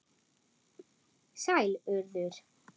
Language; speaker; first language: Icelandic; non-native, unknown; German